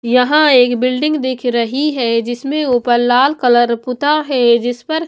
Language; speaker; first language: Hindi; non-native, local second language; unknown